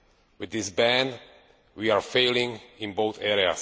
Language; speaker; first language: English; non-native, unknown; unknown